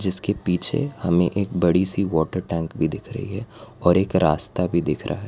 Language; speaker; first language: Hindi; non-native, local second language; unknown